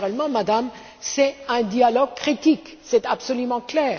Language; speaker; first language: French; non-native, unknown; German